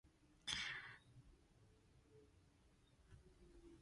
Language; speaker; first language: English; non-native, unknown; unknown